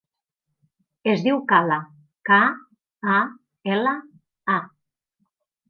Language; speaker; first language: Catalan; native; Catalan